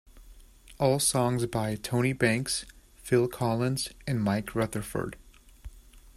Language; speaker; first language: English; native; English